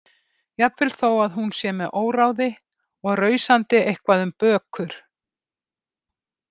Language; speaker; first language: Icelandic; native; Icelandic